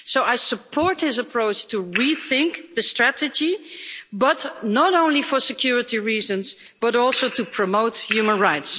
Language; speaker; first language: English; non-native, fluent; Dutch